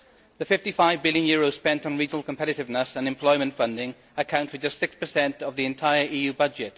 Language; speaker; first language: English; native; English